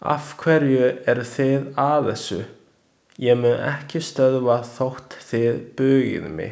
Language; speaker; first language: Icelandic; non-native, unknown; Chinese